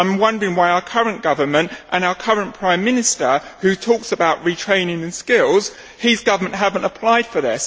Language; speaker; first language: English; native; English